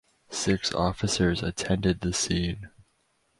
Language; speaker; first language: English; native; English